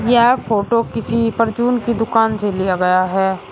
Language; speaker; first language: Hindi; native; Hindi